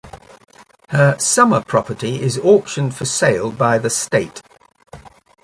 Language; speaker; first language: English; native; English